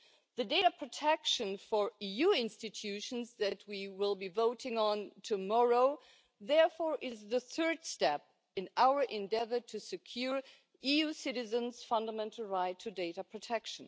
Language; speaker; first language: English; non-native, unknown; German